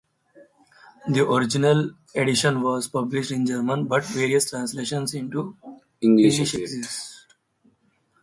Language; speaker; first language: English; non-native, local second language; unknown